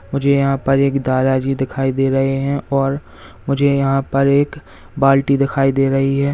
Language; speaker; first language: Hindi; native; Hindi